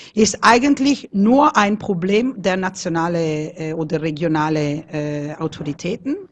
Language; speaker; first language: German; non-native, fluent; Italian